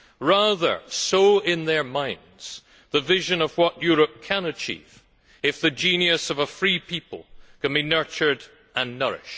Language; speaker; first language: English; native; English